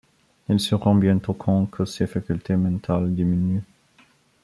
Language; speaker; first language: French; non-native, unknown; Bulgarian